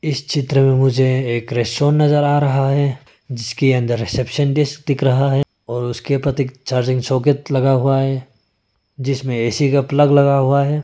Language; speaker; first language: Hindi; non-native, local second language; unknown